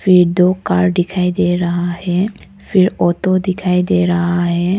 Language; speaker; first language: Hindi; non-native, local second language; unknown